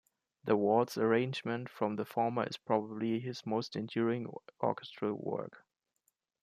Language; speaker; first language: English; non-native, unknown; German